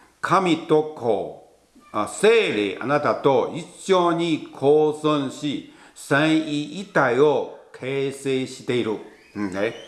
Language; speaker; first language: Japanese; non-native, fluent; Chinese